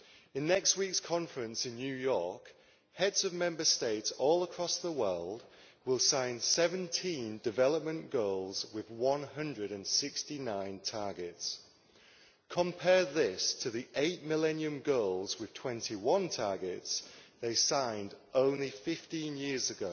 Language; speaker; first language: English; native; English